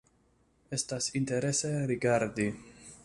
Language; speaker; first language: Esperanto; non-native, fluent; English